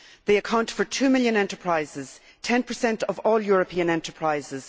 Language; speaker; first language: English; native; English